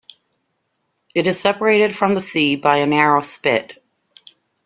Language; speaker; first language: English; native; English